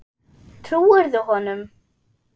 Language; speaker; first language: Icelandic; non-native, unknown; German